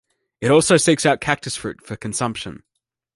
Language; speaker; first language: English; native; English